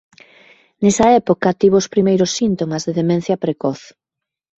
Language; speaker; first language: Galician; native; Galician